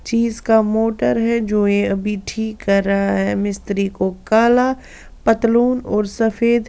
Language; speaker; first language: Hindi; non-native, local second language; Punjabi